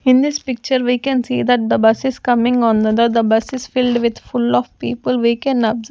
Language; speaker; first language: English; non-native, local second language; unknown